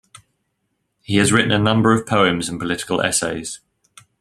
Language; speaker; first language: English; native; English